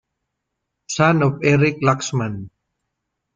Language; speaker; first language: English; non-native, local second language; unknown